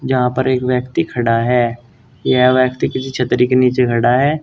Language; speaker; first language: Hindi; native; Hindi